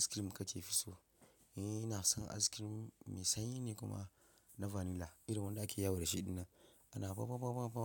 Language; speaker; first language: Hausa; non-native, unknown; Yoruba